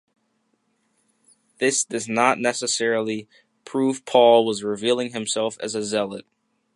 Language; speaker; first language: English; native; English